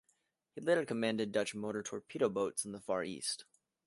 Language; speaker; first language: English; native; English